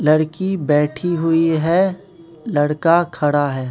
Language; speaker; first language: Hindi; non-native, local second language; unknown